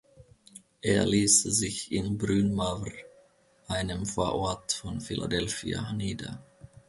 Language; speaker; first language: German; non-native, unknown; Finnish